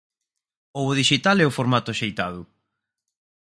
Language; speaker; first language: Galician; native; Galician